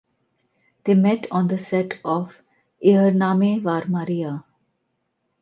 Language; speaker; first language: English; non-native, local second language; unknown